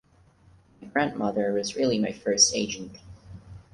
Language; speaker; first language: English; non-native, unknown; Portuguese